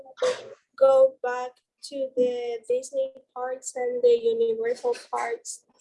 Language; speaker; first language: English; non-native, learner; Spanish